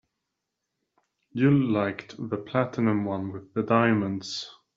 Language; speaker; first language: English; native; English